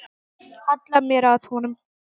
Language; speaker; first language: Icelandic; non-native, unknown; English